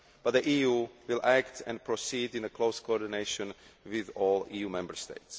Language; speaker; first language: English; non-native, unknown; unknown